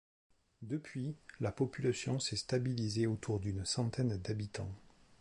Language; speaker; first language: French; native; French